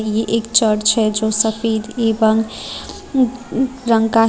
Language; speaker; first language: Hindi; non-native, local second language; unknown